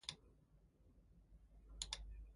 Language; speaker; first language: English; non-native, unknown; German